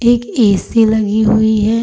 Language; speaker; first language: Hindi; native; Hindi